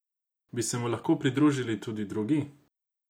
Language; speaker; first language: Slovenian; non-native, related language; Croatian